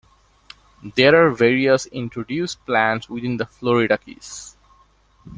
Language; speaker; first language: English; non-native, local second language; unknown